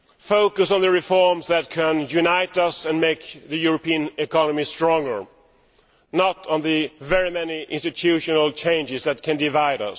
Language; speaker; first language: English; non-native, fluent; Swedish